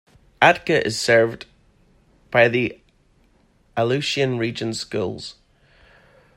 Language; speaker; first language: English; native; English